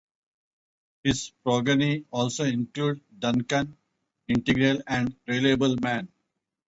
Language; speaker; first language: English; non-native, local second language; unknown